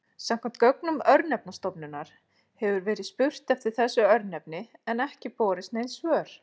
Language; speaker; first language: Icelandic; native; Icelandic